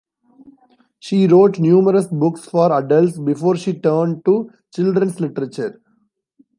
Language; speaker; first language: English; non-native, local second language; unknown